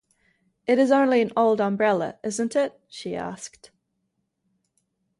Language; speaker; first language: English; native; English